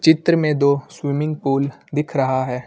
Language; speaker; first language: Hindi; native; Hindi